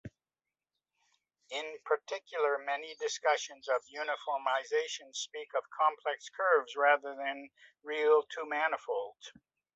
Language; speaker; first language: English; native; English